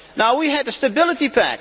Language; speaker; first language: English; non-native, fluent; Dutch